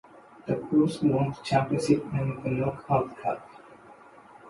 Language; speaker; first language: English; non-native, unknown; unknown